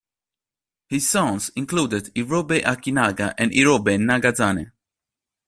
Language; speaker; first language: English; non-native, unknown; Italian